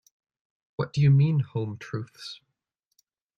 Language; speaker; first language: English; native; English